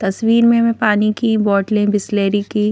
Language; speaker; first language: Hindi; native; Hindi